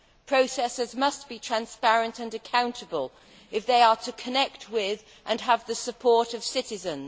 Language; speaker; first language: English; native; English